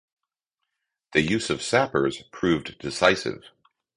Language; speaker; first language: English; native; English